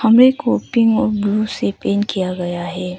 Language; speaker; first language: Hindi; non-native, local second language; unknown